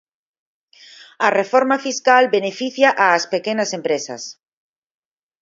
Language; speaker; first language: Galician; native; Galician